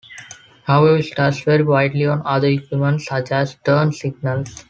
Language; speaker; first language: English; non-native, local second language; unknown